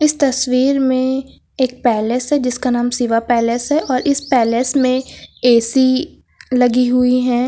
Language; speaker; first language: Hindi; native; Hindi